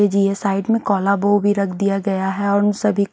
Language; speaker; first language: Hindi; native; Hindi